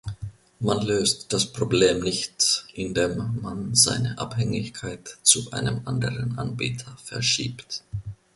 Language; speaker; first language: German; non-native, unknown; Finnish